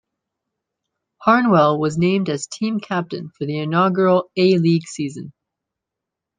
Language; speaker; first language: English; native; English